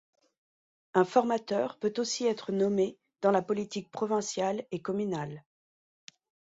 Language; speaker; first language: French; native; French